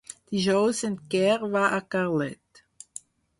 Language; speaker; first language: Catalan; non-native, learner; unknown